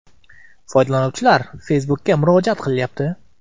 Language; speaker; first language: Uzbek; non-native, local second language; Kara-Kalpak